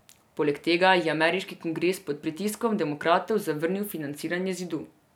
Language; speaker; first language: Slovenian; non-native, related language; Serbian